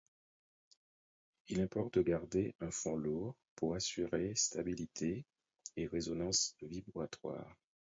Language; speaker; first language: French; non-native, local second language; Haitian Creole